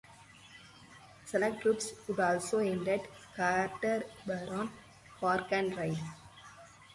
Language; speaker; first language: English; non-native, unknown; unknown